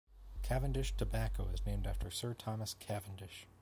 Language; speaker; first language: English; native; English